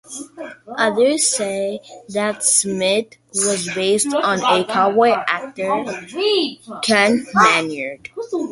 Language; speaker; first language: English; native; English